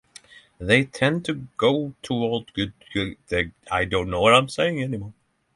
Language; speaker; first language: English; non-native, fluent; Norwegian